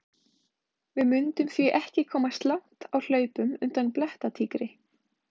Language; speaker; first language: Icelandic; native; Icelandic